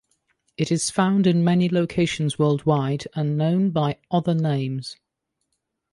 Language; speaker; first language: English; native; English